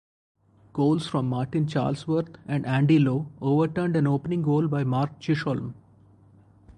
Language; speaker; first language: English; non-native, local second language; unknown